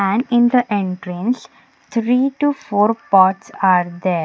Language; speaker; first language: English; non-native, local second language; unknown